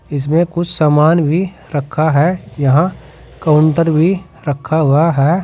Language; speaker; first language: Hindi; native; Hindi